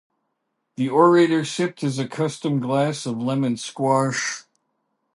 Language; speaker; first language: English; native; English